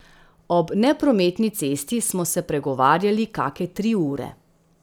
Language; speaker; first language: Slovenian; native; Slovenian